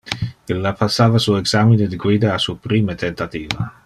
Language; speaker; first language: Interlingua; non-native, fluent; Dutch